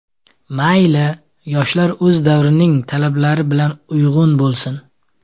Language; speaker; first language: Uzbek; native; Uzbek